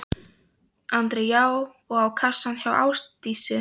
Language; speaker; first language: Icelandic; non-native, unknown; Polish